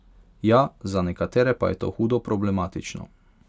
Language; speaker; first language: Slovenian; non-native, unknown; Hungarian